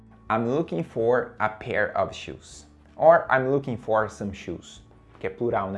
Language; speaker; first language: English; non-native, fluent; Portuguese